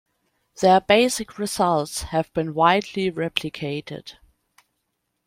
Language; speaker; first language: English; non-native, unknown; German